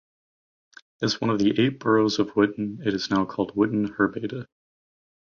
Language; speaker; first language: English; native; English